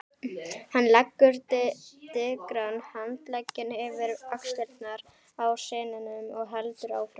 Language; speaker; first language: Icelandic; native; Icelandic